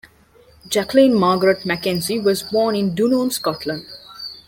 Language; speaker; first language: English; non-native, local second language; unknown